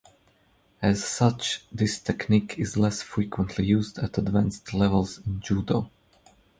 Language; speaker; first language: English; non-native, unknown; Croatian